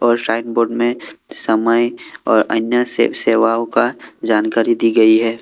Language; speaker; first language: Hindi; non-native, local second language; Assamese